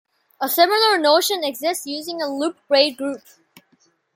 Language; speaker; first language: English; non-native, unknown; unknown